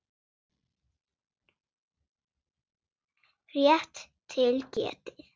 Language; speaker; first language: Icelandic; non-native, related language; Swedish